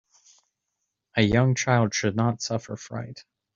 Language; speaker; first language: English; native; English